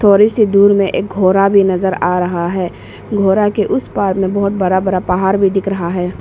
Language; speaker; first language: Hindi; non-native, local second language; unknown